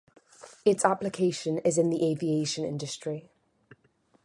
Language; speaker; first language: English; native; English